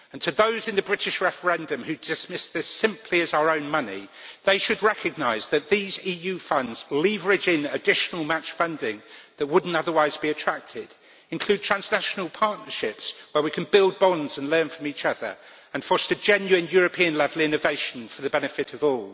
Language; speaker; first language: English; native; English